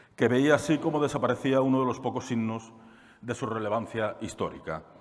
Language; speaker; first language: Spanish; non-native, local second language; Galician